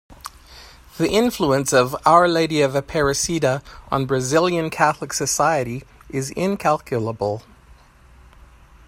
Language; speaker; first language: English; native; English